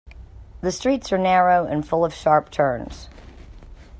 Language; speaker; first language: English; native; English